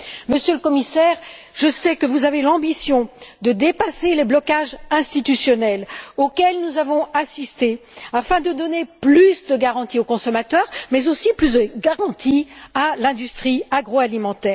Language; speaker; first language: French; native; French